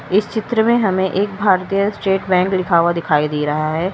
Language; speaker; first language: Hindi; native; Hindi